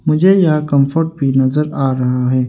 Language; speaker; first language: Hindi; early bilingual, other home language; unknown